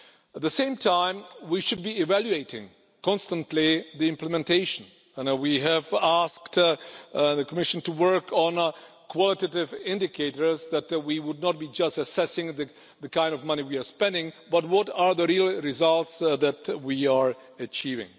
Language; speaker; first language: English; non-native, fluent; Czech